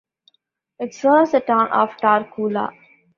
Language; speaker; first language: English; non-native, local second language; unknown